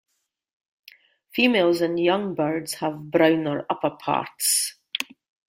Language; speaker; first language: English; native; English